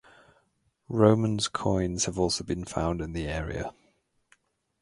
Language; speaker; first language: English; native; English